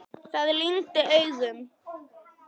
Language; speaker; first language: Icelandic; non-native, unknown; Polish